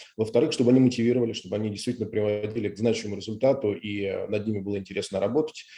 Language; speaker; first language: Russian; native; Russian